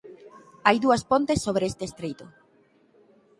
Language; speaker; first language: Galician; native; Galician